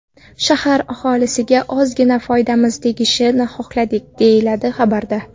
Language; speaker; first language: Uzbek; non-native, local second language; Kara-Kalpak